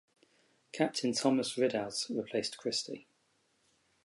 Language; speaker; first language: English; native; English